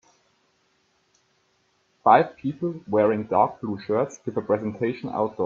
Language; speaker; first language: English; native; English